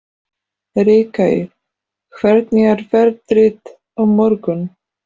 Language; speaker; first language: Icelandic; non-native, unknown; Polish